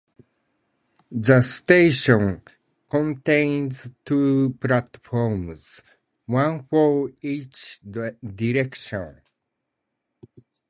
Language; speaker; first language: English; non-native, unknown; Japanese